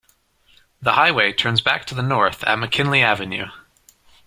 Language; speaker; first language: English; native; English